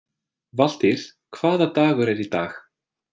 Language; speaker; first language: Icelandic; non-native, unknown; English